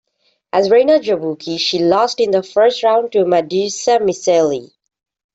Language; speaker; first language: English; native; English